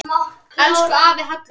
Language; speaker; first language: Icelandic; native; Icelandic